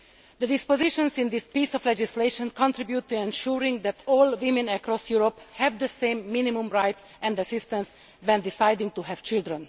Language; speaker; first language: English; non-native, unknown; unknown